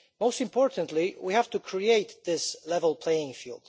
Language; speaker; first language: English; non-native, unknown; Polish